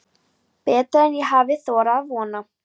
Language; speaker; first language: Icelandic; non-native, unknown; Polish